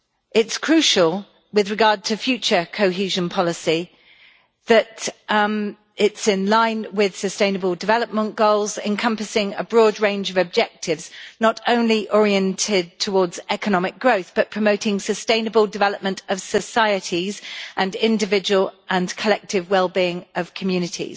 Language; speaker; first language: English; native; English